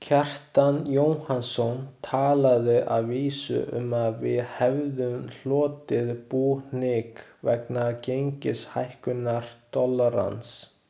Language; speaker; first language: Icelandic; non-native, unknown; Chinese